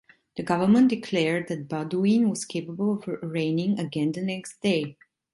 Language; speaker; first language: English; non-native, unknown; Italian